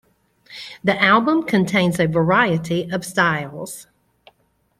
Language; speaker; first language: English; native; English